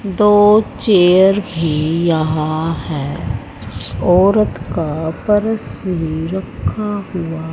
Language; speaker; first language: Hindi; native; Hindi